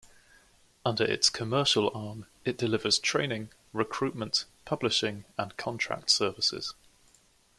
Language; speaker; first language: English; native; English